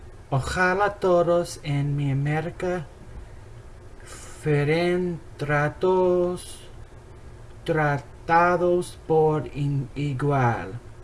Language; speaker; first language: Spanish; non-native, learner; English